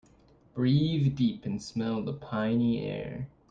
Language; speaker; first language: English; native; English